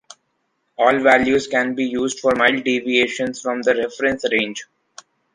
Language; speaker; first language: English; non-native, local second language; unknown